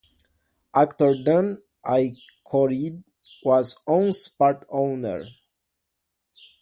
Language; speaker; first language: English; non-native, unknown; Portuguese